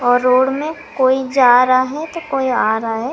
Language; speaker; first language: Hindi; non-native, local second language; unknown